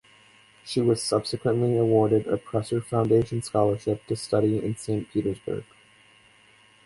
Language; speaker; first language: English; native; English